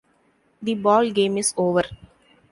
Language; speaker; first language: English; non-native, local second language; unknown